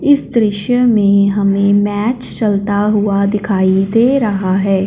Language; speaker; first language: Hindi; non-native, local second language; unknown